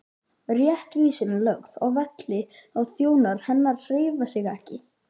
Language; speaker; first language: Icelandic; native; Icelandic